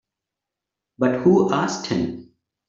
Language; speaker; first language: English; non-native, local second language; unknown